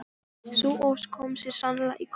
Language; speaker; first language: Icelandic; non-native, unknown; Polish